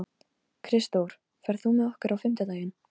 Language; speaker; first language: Icelandic; non-native, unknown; Polish